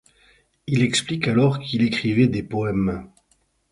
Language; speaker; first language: French; native; French